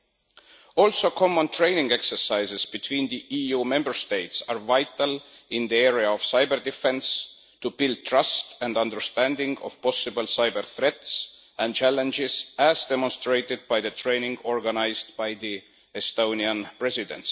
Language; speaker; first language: English; non-native, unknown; Estonian